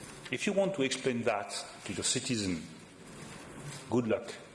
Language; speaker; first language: English; non-native, fluent; French